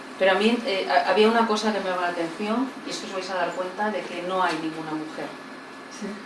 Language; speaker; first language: Spanish; native; Spanish